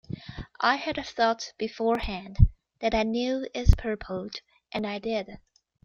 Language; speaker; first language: English; non-native, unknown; Chinese